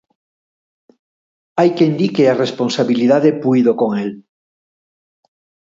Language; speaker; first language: Galician; native; Galician